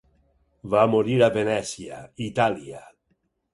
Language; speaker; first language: Catalan; native; Catalan